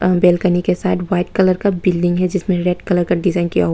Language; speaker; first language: Hindi; non-native, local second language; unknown